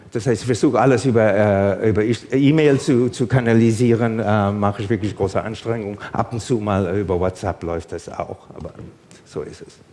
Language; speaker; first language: German; non-native, fluent; English